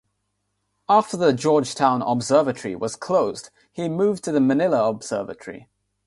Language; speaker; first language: English; non-native, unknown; Nepali